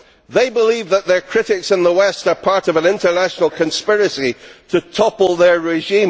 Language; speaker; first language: English; native; English